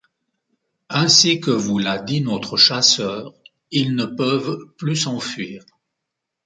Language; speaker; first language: French; native; French